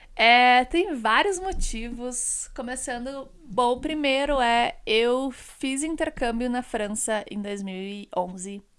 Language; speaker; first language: Portuguese; native; Portuguese